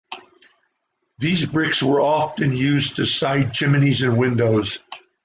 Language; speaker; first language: English; native; English